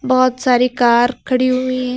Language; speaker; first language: Hindi; native; Hindi